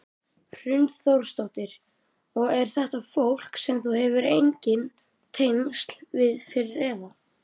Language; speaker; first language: Icelandic; native; Icelandic